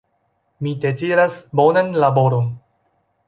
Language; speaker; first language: Esperanto; non-native, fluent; Chinese